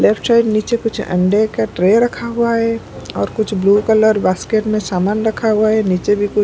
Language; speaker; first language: Hindi; non-native, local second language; Punjabi